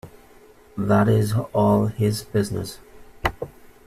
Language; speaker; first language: English; native; English